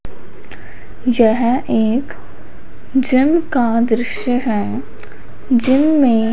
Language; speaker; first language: Hindi; non-native, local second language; Punjabi